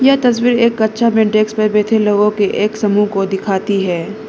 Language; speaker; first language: Hindi; non-native, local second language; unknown